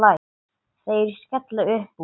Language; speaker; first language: Icelandic; non-native, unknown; English